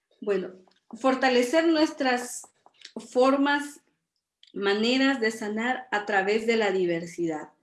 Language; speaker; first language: Spanish; non-native, local second language; Kʼicheʼ